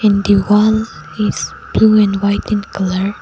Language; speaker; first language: English; non-native, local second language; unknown